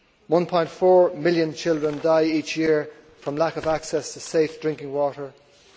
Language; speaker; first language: English; native; English